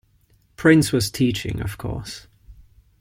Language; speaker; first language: English; non-native, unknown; Ligurian